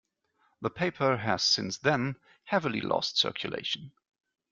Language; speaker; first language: English; non-native, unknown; German